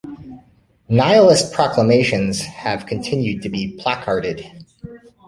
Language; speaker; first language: English; native; English